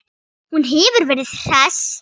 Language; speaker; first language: Icelandic; native; Icelandic